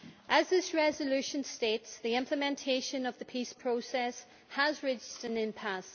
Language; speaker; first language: English; native; English